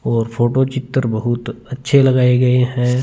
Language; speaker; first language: Hindi; non-native, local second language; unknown